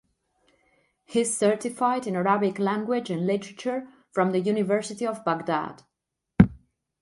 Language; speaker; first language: English; non-native, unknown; Catalan